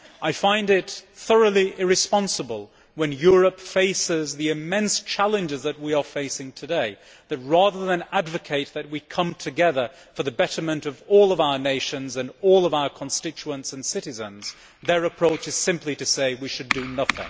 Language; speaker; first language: English; native; English